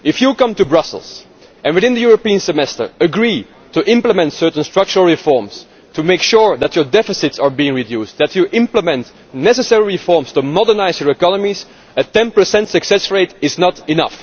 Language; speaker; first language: English; non-native, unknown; Dutch